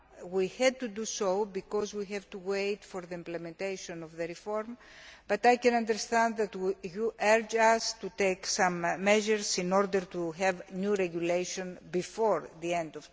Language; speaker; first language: English; non-native, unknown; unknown